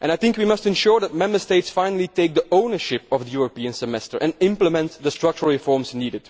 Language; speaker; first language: English; non-native, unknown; Dutch